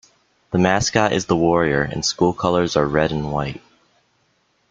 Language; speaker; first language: English; native; English